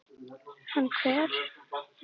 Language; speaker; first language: Icelandic; native; Icelandic